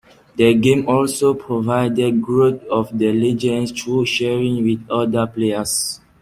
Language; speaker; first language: English; non-native, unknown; French